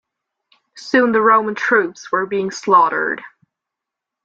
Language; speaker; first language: English; non-native, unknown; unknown